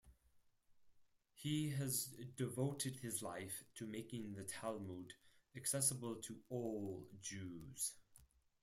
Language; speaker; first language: English; non-native, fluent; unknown